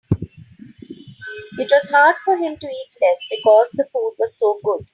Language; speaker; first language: English; non-native, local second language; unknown